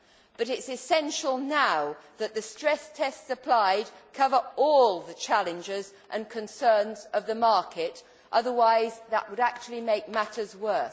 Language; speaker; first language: English; native; English